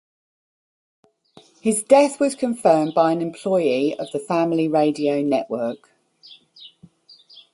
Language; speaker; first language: English; native; English